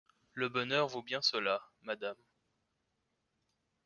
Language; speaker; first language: French; native; French